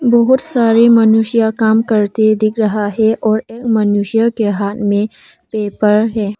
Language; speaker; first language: Hindi; non-native, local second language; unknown